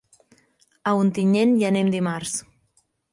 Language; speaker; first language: Catalan; native; Catalan